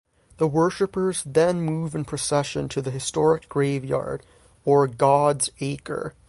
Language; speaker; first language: English; native; English